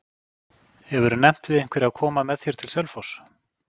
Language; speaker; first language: Icelandic; native; Icelandic